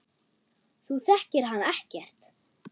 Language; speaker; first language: Icelandic; non-native, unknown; German